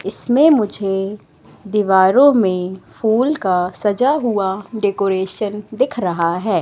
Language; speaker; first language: Hindi; native; Hindi